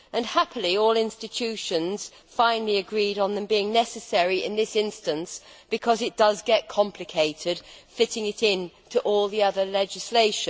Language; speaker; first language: English; native; English